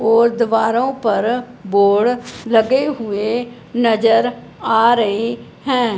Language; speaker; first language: Hindi; non-native, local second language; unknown